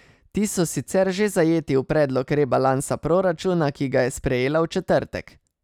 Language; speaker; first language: Slovenian; native; Slovenian